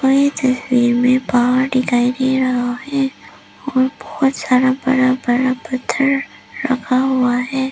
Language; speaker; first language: Hindi; non-native, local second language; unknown